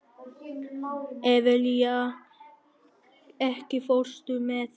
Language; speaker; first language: Icelandic; non-native, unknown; Vietnamese